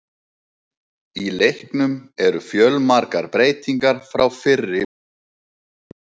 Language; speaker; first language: Icelandic; native; Icelandic